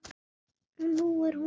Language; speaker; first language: Icelandic; native; Icelandic